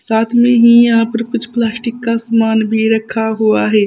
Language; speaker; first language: Hindi; native; Hindi